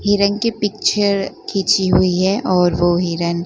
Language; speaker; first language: Hindi; non-native, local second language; Gujarati